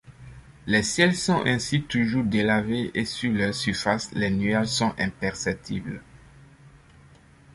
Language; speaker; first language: French; non-native, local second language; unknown